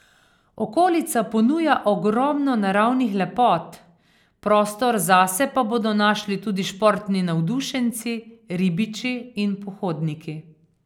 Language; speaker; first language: Slovenian; native; Slovenian